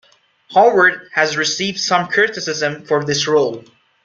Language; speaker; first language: English; non-native, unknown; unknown